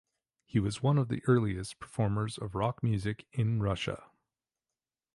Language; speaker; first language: English; native; English